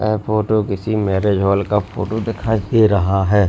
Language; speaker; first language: Hindi; native; Hindi